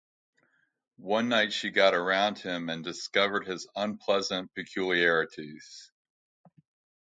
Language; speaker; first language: English; native; English